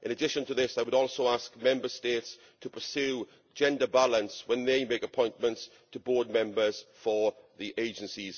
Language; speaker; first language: English; native; English